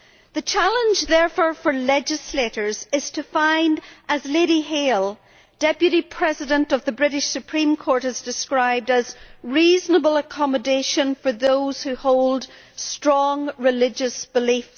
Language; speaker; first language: English; native; English